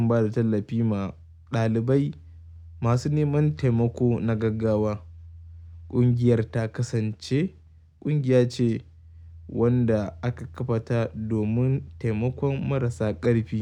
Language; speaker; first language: Hausa; native; Hausa